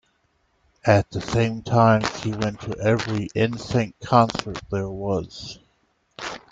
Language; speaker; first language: English; native; English